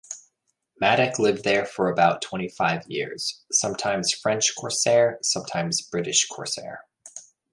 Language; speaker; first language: English; native; English